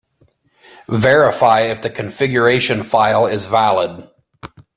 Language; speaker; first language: English; native; English